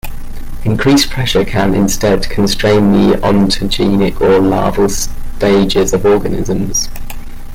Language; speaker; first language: English; native; English